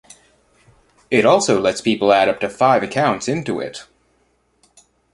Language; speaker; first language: English; native; English